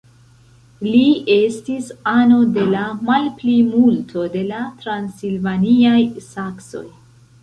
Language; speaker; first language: Esperanto; non-native, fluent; Central Kurdish